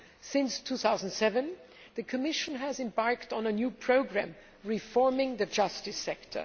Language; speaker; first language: English; non-native, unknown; German